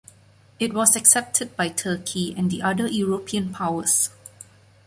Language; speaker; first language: English; non-native, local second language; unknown